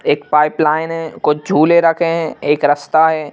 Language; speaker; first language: Hindi; native; Hindi